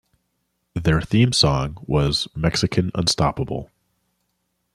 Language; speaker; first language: English; native; English